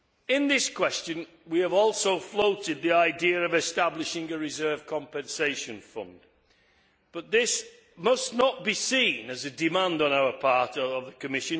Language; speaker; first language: English; native; English